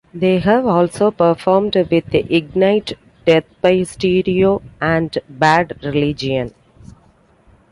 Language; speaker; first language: English; non-native, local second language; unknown